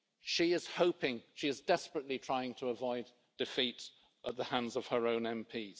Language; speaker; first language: English; native; English